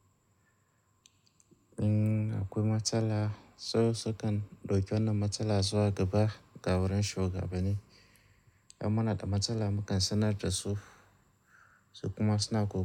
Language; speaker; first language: Hausa; native; Hausa